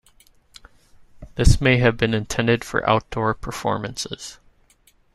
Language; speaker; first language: English; native; English